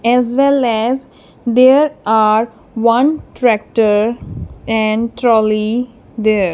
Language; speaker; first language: English; non-native, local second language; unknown